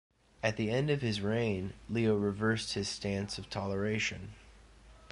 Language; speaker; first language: English; native; English